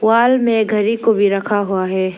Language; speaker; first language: Hindi; early bilingual, other home language; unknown